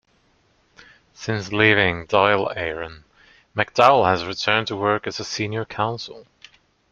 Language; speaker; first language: English; non-native, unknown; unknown